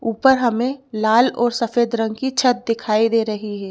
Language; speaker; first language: Hindi; native; Hindi